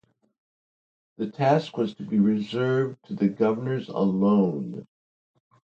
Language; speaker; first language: English; native; English